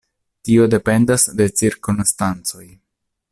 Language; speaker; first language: Esperanto; non-native, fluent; Italian